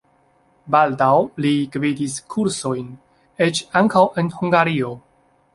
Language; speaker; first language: Esperanto; non-native, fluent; Chinese